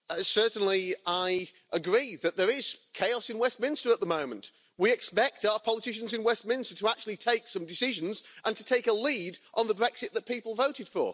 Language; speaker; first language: English; native; English